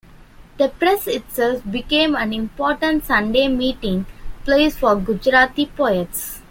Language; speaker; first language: English; non-native, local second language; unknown